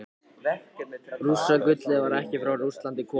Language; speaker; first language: Icelandic; non-native, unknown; Japanese